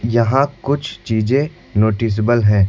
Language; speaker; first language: Hindi; native; Hindi